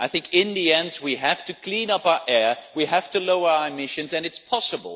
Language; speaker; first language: English; non-native, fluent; Dutch